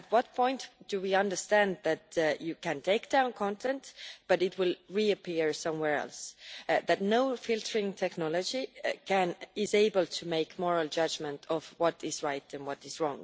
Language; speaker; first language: English; non-native, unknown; Estonian